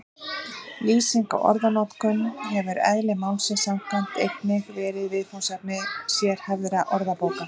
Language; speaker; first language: Icelandic; native; Icelandic